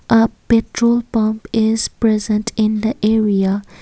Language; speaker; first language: English; non-native, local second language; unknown